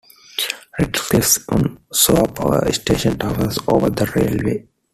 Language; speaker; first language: English; non-native, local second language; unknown